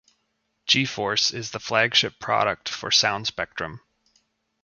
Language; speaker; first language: English; native; English